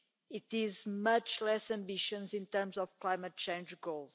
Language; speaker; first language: English; non-native, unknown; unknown